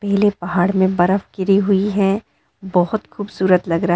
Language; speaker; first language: Hindi; non-native, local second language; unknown